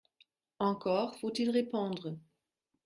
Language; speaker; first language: French; non-native, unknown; German